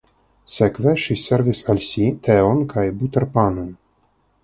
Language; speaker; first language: Esperanto; non-native, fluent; Russian